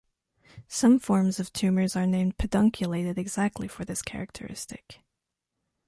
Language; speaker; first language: English; non-native, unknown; French